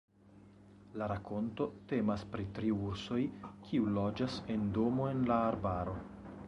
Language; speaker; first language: Esperanto; non-native, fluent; Italian